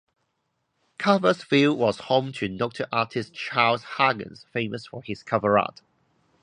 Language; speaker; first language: English; non-native, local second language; Cantonese